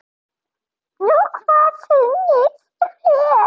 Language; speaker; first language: Icelandic; non-native, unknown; German